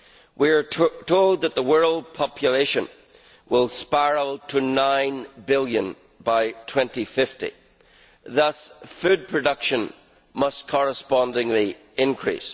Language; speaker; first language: English; native; English